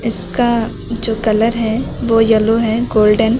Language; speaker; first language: Hindi; native; Hindi